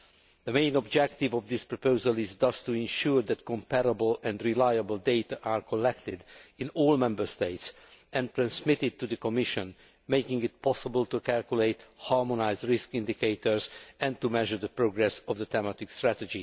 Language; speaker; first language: English; non-native, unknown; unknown